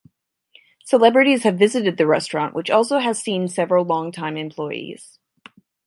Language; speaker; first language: English; native; English